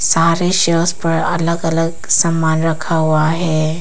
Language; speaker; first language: Hindi; non-native, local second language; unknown